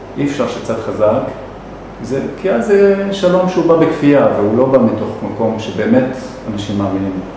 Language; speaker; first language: Hebrew; non-native, local second language; Arabic